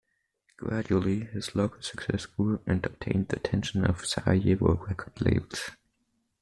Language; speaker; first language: English; non-native, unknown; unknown